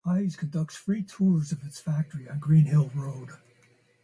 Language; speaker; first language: English; native; English